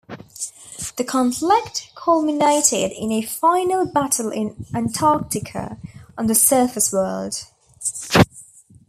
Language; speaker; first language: English; native; English